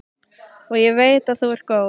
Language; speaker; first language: Icelandic; native; Icelandic